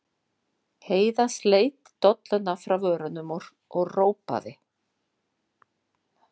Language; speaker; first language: Icelandic; non-native, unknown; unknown